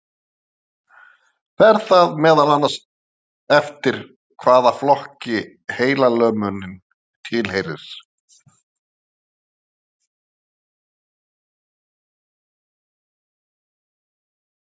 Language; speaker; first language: Icelandic; native; Icelandic